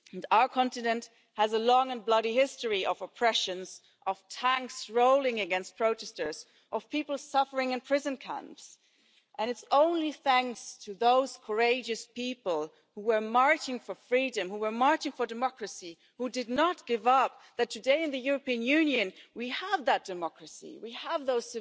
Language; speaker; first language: English; non-native, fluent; German